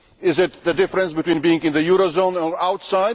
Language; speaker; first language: English; non-native, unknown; Polish